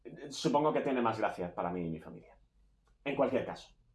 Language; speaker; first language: Spanish; native; Spanish